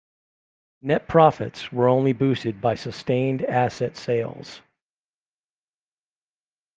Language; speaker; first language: English; native; English